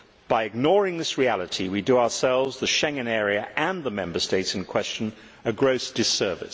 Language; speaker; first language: English; native; English